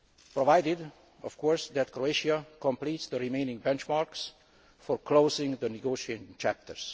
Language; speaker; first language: English; non-native, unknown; Hungarian